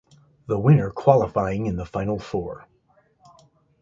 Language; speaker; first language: English; native; English